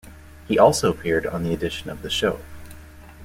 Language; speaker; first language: English; native; English